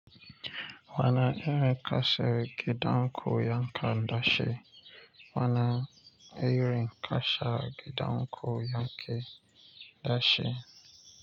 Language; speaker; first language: Hausa; non-native, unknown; Yoruba